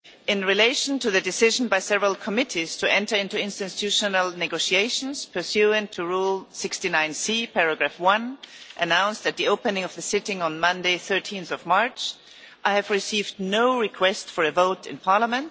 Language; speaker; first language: English; non-native, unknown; German